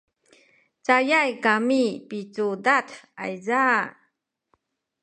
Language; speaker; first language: Sakizaya; non-native, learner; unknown